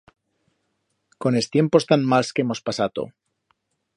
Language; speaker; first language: Aragonese; native; Aragonese